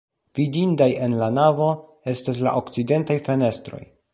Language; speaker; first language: Esperanto; non-native, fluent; Polish